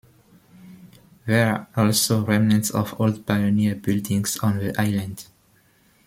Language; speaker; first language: English; non-native, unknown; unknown